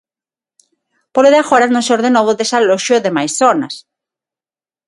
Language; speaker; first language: Galician; non-native, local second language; Spanish